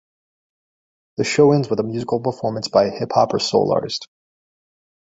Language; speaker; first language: English; native; English